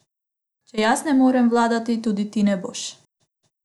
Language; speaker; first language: Slovenian; non-native, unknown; Macedonian